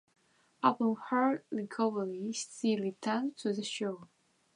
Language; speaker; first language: English; non-native, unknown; Japanese